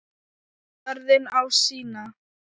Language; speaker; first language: Icelandic; non-native, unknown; Thai